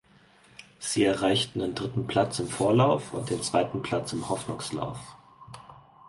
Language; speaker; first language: German; native; German